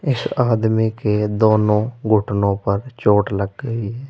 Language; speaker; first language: Hindi; native; Hindi